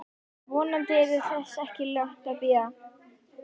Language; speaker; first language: Icelandic; native; Icelandic